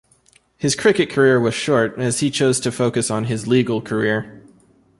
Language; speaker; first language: English; native; English